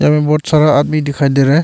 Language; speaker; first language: Hindi; non-native, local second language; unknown